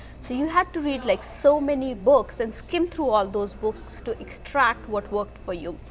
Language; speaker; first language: English; non-native, local second language; Hindi